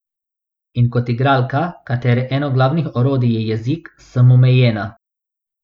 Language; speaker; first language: Slovenian; non-native, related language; Bosnian